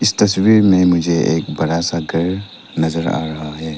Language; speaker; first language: Hindi; non-native, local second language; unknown